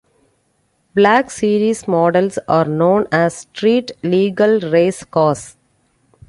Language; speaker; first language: English; non-native, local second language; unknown